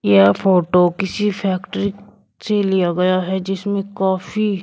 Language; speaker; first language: Hindi; native; Hindi